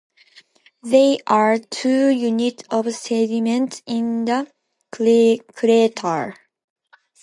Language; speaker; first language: English; non-native, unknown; Japanese